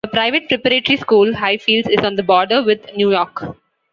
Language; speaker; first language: English; non-native, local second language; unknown